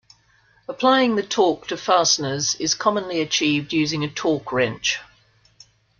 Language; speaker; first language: English; native; English